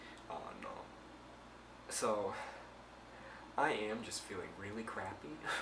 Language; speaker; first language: English; native; English